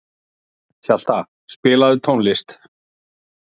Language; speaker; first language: Icelandic; native; Icelandic